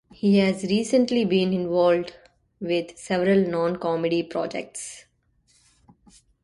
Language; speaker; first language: English; non-native, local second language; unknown